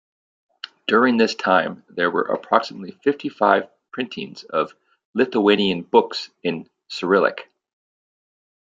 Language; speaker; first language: English; native; English